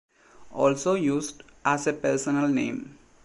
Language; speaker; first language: English; non-native, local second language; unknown